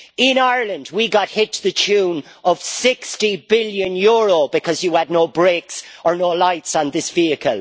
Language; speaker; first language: English; native; English